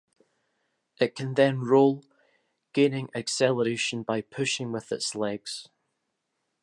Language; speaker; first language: English; native; English